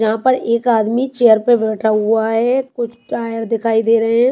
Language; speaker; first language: Hindi; native; Hindi